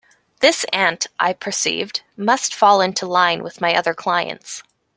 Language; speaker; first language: English; native; English